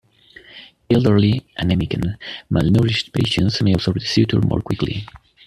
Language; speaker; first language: English; native; English